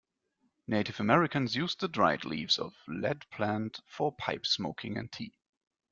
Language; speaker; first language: English; non-native, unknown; German